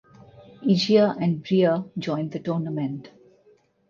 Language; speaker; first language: English; non-native, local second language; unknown